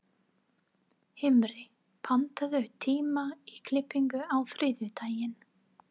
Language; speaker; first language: Icelandic; non-native, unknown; English